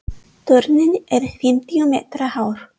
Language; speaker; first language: Icelandic; non-native, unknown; English